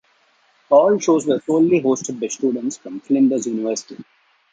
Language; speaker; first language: English; non-native, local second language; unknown